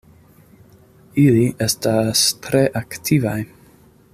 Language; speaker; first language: Esperanto; non-native, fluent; English